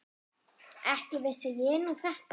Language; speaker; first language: Icelandic; non-native, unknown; German